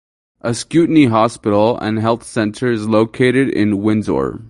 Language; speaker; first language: English; native; English